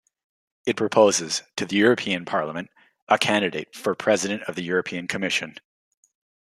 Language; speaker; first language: English; native; English